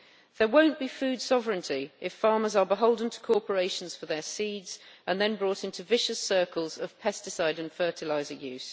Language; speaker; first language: English; native; English